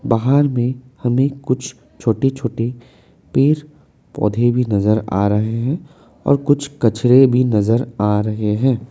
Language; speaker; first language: Hindi; non-native, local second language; Assamese